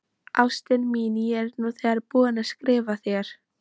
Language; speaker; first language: Icelandic; non-native, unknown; Polish